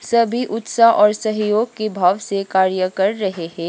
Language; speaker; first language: Hindi; non-native, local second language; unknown